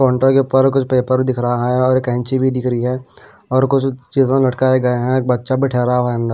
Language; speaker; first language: Hindi; non-native, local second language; Punjabi